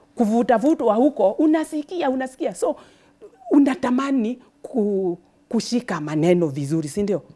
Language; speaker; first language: Swahili; non-native, local second language; Kikuyu